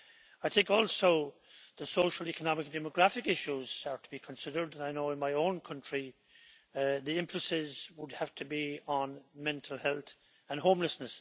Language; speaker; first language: English; native; English